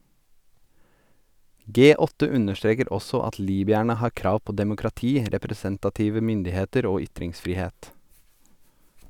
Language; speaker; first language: Norwegian; native; Norwegian